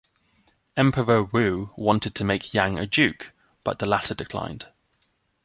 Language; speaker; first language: English; native; English